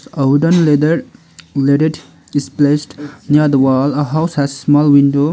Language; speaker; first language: English; non-native, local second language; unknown